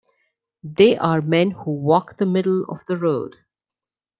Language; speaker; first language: English; non-native, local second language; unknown